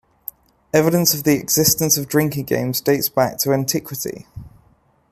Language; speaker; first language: English; native; English